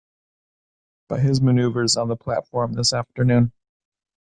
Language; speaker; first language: English; native; English